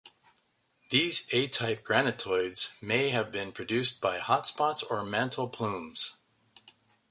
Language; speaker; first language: English; native; English